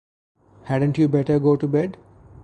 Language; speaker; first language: English; non-native, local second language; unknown